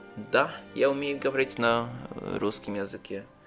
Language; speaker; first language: Russian; non-native, fluent; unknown